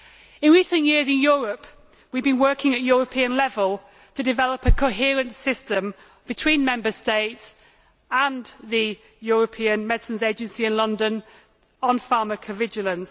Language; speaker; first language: English; native; English